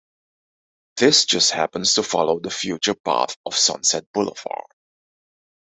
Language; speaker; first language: English; non-native, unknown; Dutch